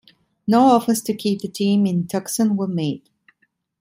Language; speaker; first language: English; non-native, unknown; Italian